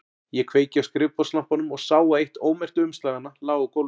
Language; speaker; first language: Icelandic; native; Icelandic